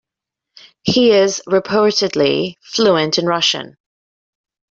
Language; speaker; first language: English; native; English